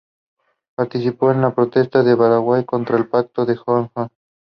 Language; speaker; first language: English; non-native, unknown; Spanish